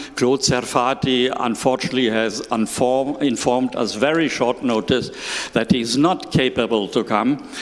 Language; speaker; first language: English; non-native, fluent; German